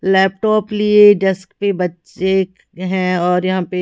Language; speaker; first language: Hindi; native; Hindi